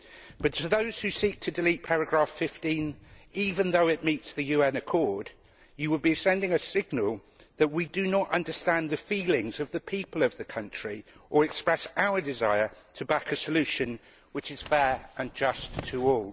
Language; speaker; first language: English; native; English